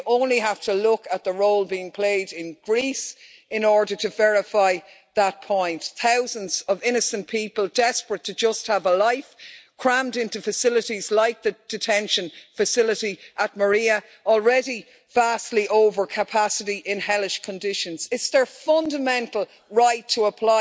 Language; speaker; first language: English; native; English